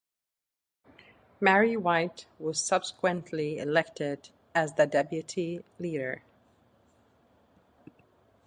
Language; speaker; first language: English; non-native, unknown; Arabic